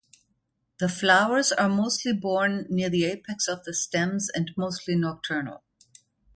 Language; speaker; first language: English; non-native, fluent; German